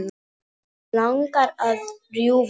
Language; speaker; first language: Icelandic; non-native, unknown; Polish